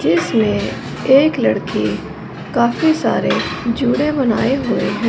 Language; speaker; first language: Hindi; non-native, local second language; Punjabi